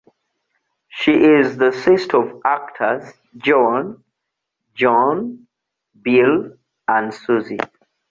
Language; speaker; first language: English; non-native, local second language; Ganda